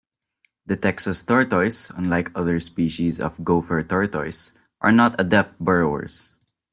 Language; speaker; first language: English; non-native, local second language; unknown